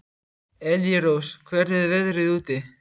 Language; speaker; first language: Icelandic; native; Icelandic